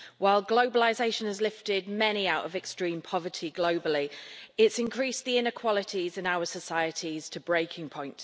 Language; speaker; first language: English; native; English